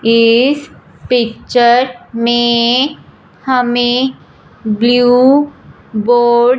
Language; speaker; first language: Hindi; non-native, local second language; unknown